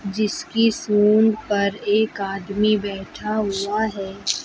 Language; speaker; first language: Hindi; native; Hindi